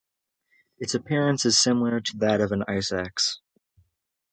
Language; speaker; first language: English; native; English